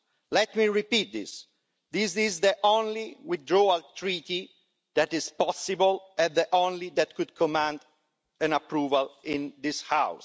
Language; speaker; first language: English; non-native, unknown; Italian